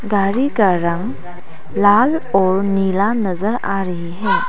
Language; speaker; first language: Hindi; non-native, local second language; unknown